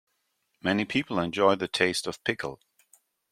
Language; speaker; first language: English; non-native, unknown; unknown